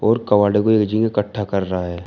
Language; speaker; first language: Hindi; native; Hindi